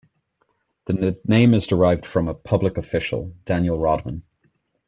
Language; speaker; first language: English; native; English